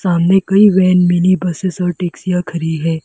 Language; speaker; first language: Hindi; non-native, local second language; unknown